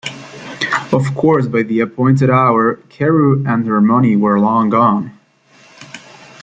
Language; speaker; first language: English; native; English